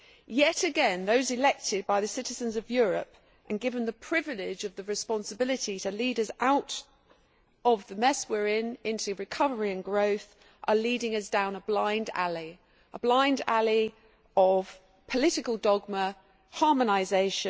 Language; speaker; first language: English; native; English